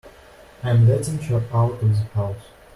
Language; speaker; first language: English; non-native, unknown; Russian